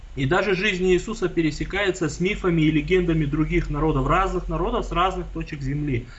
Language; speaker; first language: Russian; non-native, local second language; Armenian